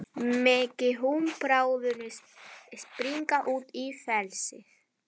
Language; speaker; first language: Icelandic; non-native, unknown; Spanish